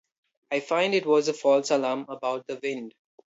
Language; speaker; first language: English; non-native, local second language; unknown